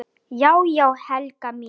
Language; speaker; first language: Icelandic; native; Icelandic